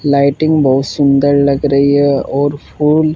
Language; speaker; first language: Hindi; native; Hindi